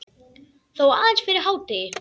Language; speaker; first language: Icelandic; native; Icelandic